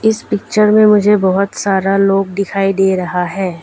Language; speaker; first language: Hindi; non-native, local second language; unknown